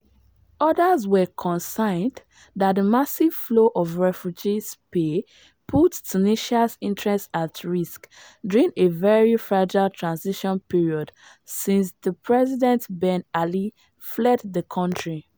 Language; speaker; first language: English; non-native, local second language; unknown